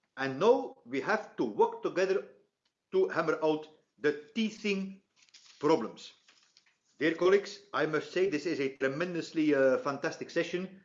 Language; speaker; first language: English; non-native, fluent; Dutch